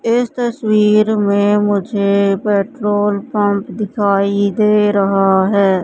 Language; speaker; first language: Hindi; native; Hindi